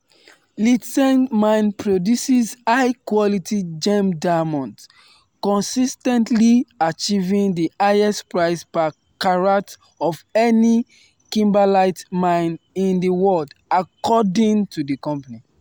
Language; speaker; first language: English; non-native, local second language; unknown